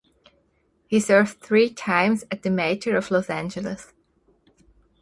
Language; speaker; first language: English; non-native, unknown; German